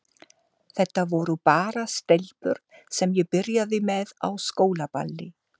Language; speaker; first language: Icelandic; non-native, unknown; German